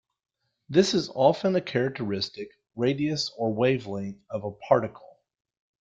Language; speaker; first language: English; native; English